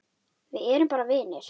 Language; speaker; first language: Icelandic; native; Icelandic